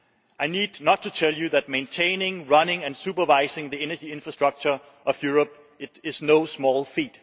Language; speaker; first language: English; non-native, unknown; Danish